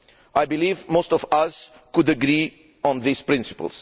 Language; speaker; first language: English; non-native, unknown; Romanian